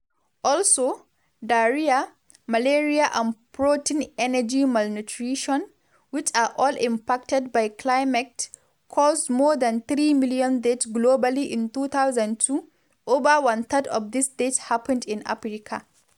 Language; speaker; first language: English; non-native, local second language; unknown